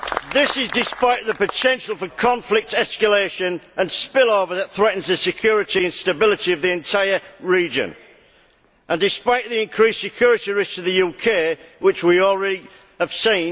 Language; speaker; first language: English; native; English